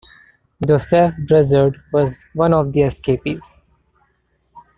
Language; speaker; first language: English; non-native, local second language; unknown